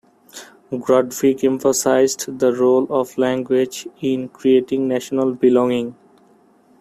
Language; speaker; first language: English; non-native, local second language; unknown